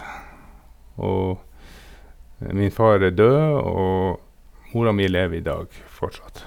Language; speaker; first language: Norwegian; native; Norwegian